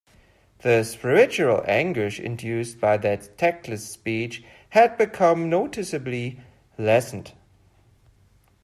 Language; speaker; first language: English; non-native, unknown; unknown